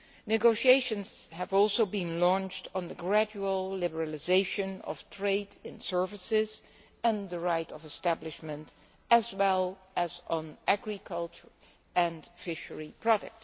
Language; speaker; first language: English; non-native, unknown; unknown